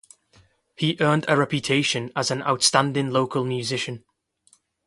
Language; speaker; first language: English; non-native, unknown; Kurdish